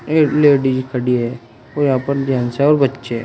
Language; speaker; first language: Hindi; native; Hindi